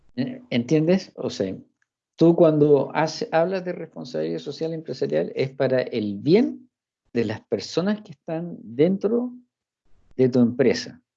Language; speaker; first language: Spanish; early bilingual, heritage; Spanish